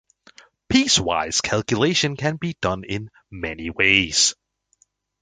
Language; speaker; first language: English; native; English